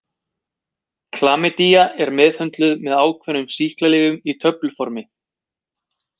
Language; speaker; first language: Icelandic; native; Icelandic